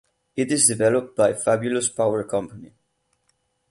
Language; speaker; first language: English; non-native, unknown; Catalan